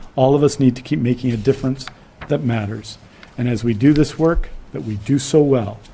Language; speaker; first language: English; native; English